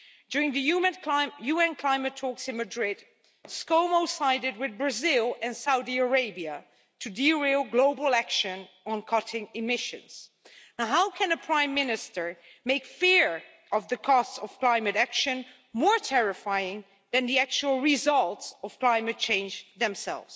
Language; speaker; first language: English; non-native, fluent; Dutch